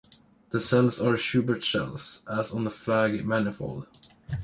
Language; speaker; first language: English; non-native, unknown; Swedish